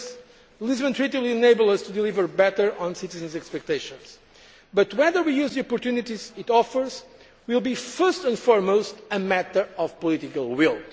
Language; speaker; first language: English; non-native, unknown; Portuguese